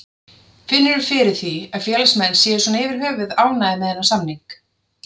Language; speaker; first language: Icelandic; native; Icelandic